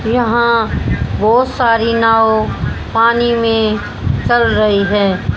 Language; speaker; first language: Hindi; native; Hindi